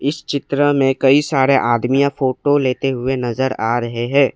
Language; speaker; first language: Hindi; non-native, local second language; Assamese